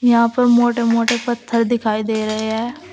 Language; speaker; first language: Hindi; native; Hindi